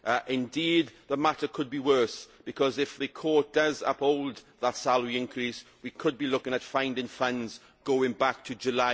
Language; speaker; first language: English; native; English